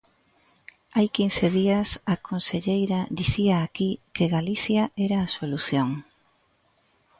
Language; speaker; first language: Galician; native; Galician